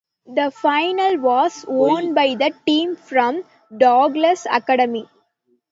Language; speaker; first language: English; non-native, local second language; Tamil